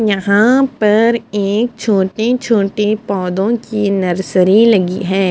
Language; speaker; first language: Hindi; non-native, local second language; Punjabi